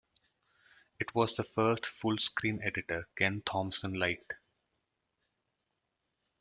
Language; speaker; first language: English; non-native, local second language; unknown